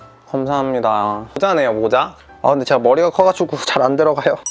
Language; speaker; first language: Korean; native; Korean